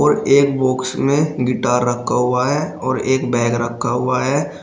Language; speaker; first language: Hindi; native; Hindi